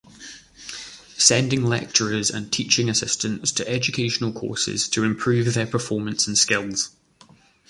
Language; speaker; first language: English; native; English